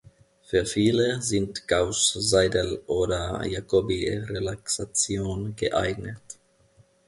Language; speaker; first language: German; non-native, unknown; Finnish